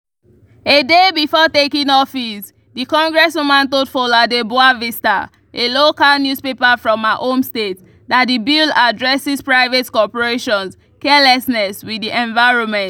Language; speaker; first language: English; non-native, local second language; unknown